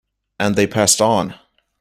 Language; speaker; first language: English; native; English